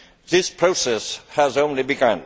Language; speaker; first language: English; non-native, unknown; Estonian